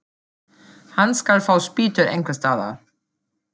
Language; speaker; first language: Icelandic; non-native, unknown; German